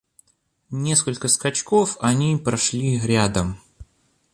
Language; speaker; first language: Russian; native; Russian